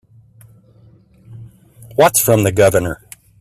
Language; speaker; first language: English; native; English